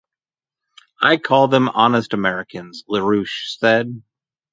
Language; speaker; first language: English; native; English